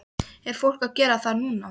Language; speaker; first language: Icelandic; non-native, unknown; Polish